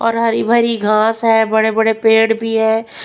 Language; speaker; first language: Hindi; non-native, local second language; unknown